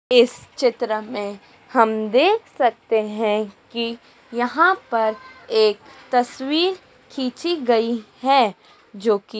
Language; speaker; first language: Hindi; native; Hindi